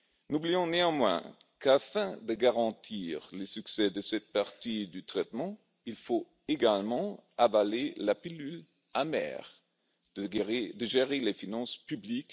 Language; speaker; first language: French; non-native, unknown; German